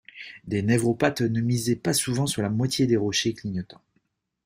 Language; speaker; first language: French; native; French